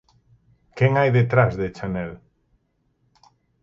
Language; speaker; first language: Galician; native; Galician